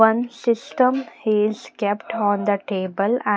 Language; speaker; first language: English; non-native, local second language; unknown